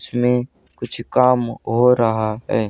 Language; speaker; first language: Hindi; native; Hindi